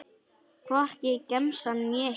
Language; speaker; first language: Icelandic; non-native, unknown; Polish